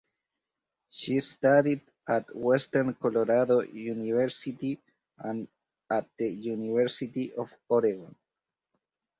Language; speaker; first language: English; native; English